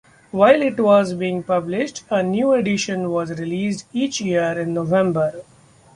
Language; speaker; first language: English; non-native, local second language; Marathi